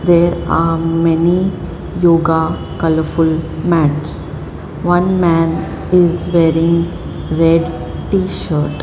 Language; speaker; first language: English; non-native, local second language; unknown